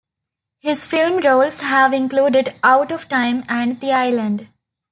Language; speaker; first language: English; non-native, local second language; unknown